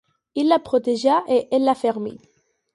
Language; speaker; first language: French; non-native, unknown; Catalan